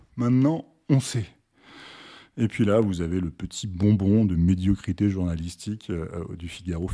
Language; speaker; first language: French; native; French